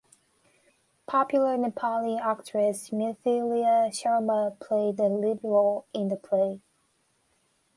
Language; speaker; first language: English; non-native, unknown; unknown